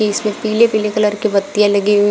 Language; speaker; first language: Hindi; native; Hindi